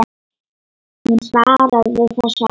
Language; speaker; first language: Icelandic; non-native, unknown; Lithuanian